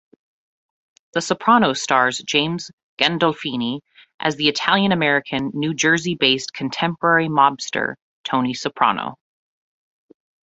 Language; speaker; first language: English; native; English